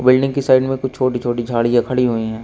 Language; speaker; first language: Hindi; native; Hindi